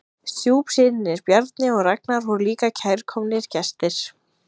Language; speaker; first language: Icelandic; native; Icelandic